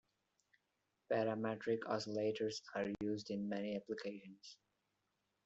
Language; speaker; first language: English; non-native, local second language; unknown